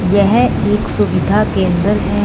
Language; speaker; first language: Hindi; non-native, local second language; Punjabi